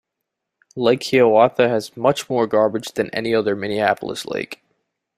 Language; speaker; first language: English; native; English